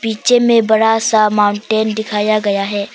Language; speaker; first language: Hindi; non-native, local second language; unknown